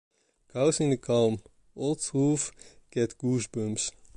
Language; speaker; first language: English; non-native, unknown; Dutch